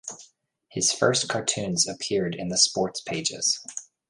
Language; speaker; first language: English; native; English